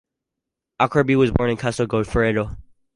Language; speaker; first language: English; native; English